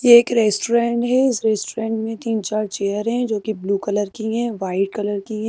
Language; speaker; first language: Hindi; native; Hindi